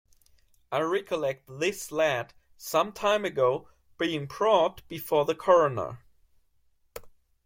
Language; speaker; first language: English; non-native, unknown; German